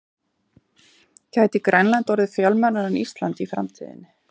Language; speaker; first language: Icelandic; native; Icelandic